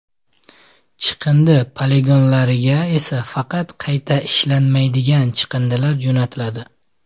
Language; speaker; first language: Uzbek; native; Uzbek